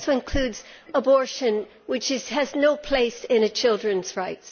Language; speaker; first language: English; native; English